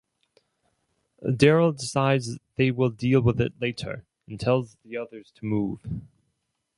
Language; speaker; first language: English; non-native, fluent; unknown